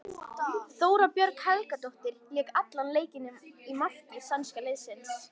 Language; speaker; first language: Icelandic; native; Icelandic